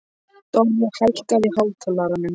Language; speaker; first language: Icelandic; non-native, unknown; Polish